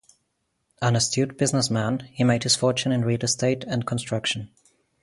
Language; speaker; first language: English; non-native, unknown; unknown